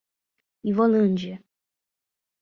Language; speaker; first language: Portuguese; non-native, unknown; English